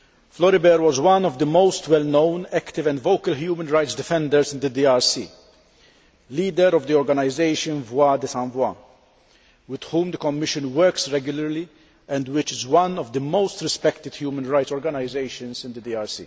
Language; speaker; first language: English; non-native, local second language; Maltese